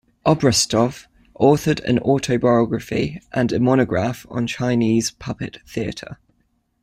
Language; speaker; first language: English; native; English